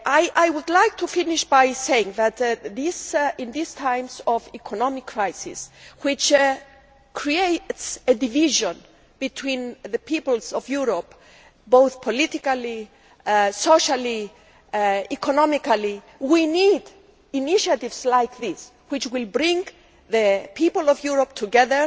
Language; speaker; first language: English; non-native, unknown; Greek